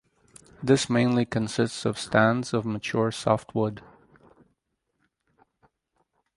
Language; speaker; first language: English; native; English